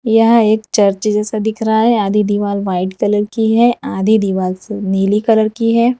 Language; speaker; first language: Hindi; non-native, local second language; Gujarati